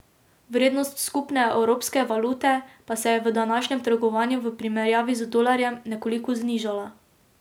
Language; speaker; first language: Slovenian; native; Slovenian